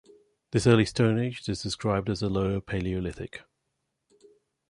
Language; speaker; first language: English; native; English